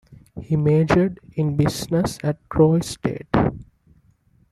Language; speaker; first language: English; non-native, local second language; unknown